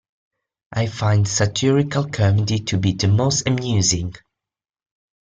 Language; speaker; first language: English; non-native, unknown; Italian